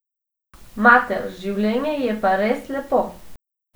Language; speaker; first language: Slovenian; non-native, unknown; Macedonian